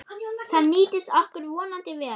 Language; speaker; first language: Icelandic; non-native, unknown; German